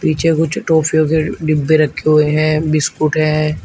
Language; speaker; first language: Hindi; native; Hindi